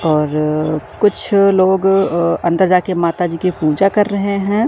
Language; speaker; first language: Hindi; native; Hindi